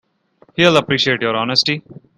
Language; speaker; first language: English; non-native, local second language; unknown